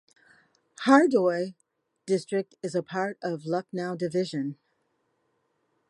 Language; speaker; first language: English; native; English